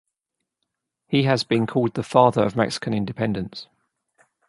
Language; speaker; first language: English; native; English